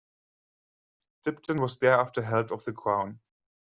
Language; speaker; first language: English; non-native, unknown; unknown